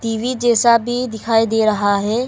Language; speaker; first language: Hindi; early bilingual, other home language; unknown